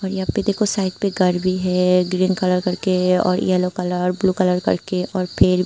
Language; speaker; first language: Hindi; non-native, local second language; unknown